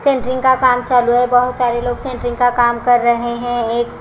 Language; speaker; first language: Hindi; non-native, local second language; Punjabi